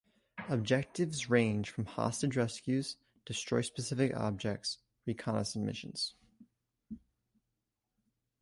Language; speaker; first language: English; native; English